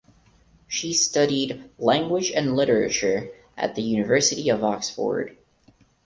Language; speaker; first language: English; non-native, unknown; Portuguese